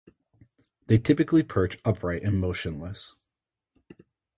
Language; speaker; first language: English; native; English